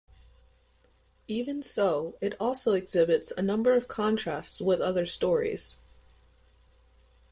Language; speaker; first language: English; native; English